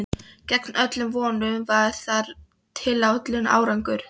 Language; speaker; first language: Icelandic; non-native, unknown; Polish